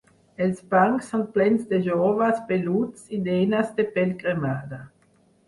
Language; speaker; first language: Catalan; non-native, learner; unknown